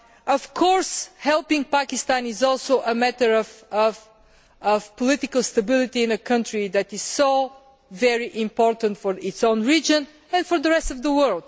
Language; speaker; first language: English; non-native, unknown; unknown